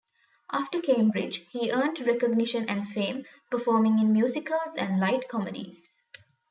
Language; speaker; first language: English; non-native, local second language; Tamil